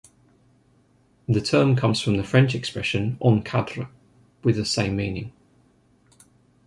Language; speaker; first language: English; native; English